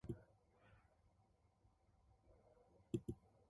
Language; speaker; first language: English; non-native, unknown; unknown